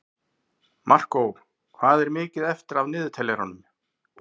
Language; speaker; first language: Icelandic; native; Icelandic